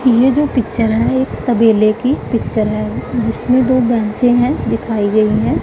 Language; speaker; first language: Hindi; non-native, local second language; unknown